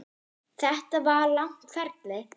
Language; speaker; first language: Icelandic; non-native, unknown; German